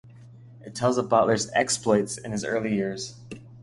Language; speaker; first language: English; native; English